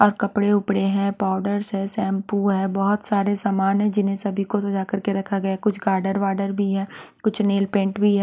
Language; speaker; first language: Hindi; non-native, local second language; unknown